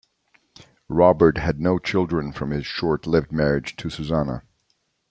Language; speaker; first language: English; native; English